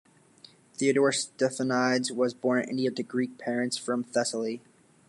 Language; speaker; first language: English; native; English